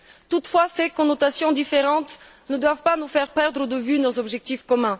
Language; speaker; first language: French; non-native, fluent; Bulgarian